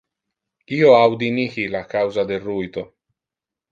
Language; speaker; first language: Interlingua; non-native, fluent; Italian